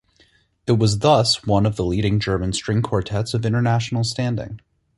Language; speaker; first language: English; native; English